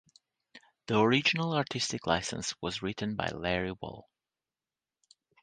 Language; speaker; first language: English; non-native, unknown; Portuguese